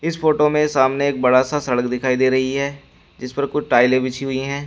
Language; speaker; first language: Hindi; native; Hindi